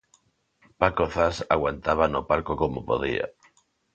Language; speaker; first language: Galician; non-native, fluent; Spanish